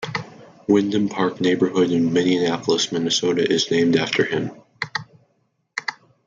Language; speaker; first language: English; native; English